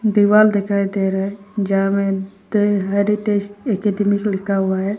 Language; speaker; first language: Hindi; non-native, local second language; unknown